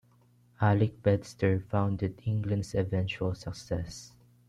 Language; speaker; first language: English; non-native, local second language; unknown